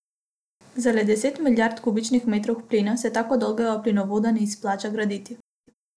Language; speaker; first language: Slovenian; non-native, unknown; Macedonian